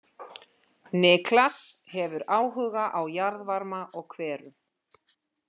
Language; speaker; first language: Icelandic; native; Icelandic